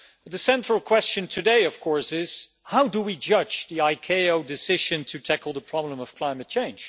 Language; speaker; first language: English; non-native, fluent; Dutch